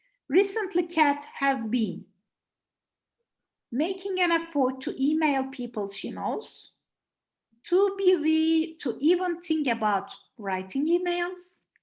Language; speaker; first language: English; non-native, fluent; Turkish